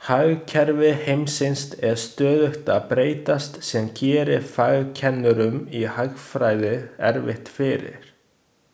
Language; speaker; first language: Icelandic; non-native, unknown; Chinese